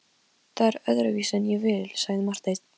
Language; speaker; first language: Icelandic; non-native, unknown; Polish